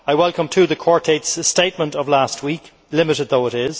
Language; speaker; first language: English; native; English